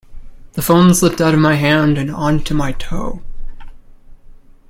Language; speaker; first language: English; native; English